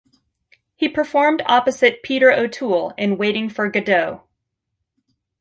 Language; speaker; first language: English; native; English